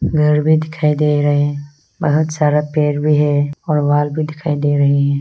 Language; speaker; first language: Hindi; non-native, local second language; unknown